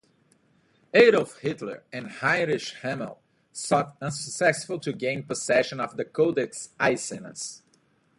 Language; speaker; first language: English; native; English